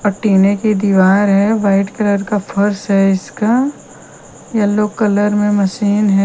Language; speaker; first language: Hindi; non-native, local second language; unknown